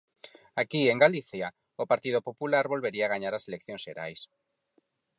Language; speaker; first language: Galician; non-native, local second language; Spanish